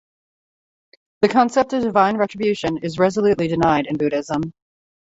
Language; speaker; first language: English; native; English